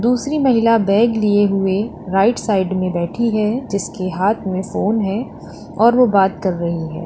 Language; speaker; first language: Hindi; native; Hindi